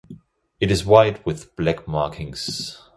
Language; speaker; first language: English; non-native, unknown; German